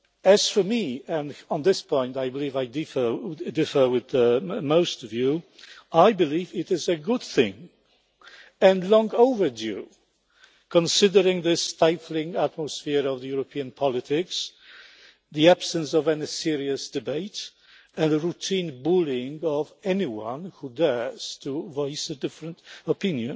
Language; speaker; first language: English; non-native, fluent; Polish